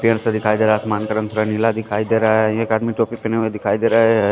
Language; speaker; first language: Hindi; non-native, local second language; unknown